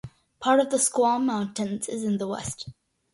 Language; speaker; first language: English; early bilingual, other home language; Malayalam